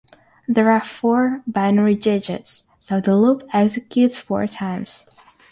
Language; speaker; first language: English; non-native, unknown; Russian